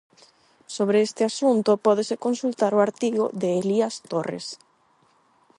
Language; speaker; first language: Galician; non-native, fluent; Spanish